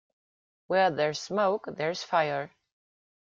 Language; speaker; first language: English; non-native, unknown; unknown